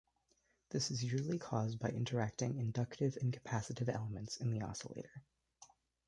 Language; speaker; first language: English; native; English